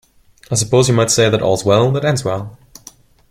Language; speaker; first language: English; non-native, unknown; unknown